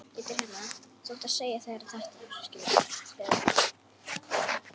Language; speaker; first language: Icelandic; native; Icelandic